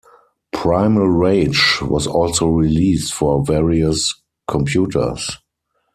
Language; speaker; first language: English; non-native, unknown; German